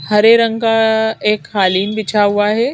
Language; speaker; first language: Hindi; native; Hindi